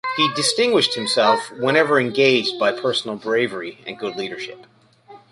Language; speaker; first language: English; native; English